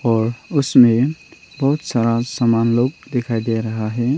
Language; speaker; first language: Hindi; non-native, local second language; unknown